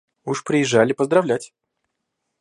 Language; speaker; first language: Russian; native; Russian